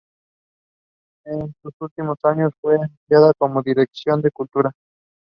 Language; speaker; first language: English; non-native, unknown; Spanish